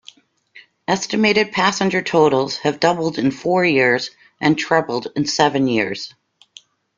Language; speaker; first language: English; native; English